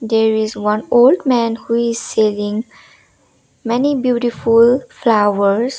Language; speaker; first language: English; non-native, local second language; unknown